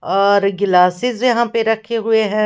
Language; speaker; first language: Hindi; non-native, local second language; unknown